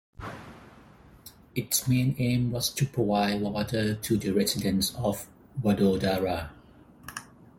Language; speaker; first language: English; non-native, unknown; Thai